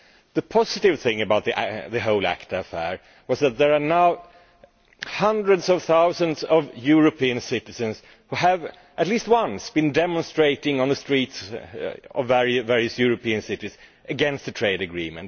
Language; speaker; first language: English; non-native, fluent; Swedish